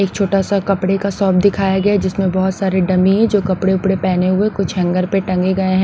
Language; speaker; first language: Hindi; non-native, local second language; Punjabi